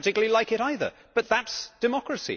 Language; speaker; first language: English; native; English